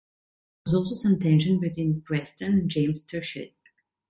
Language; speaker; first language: English; non-native, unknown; Italian